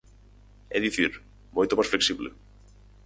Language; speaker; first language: Galician; native; Galician